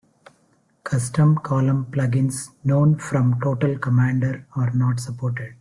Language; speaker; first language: English; non-native, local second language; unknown